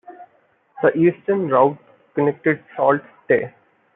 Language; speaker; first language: English; non-native, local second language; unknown